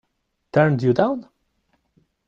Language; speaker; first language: English; non-native, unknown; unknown